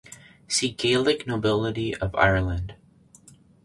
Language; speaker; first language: English; native; English